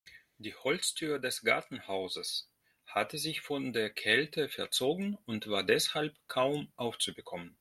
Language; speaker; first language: German; non-native, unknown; Russian